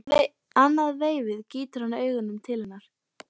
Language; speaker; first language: Icelandic; native; Icelandic